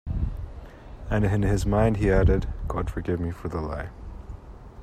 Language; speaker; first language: English; non-native, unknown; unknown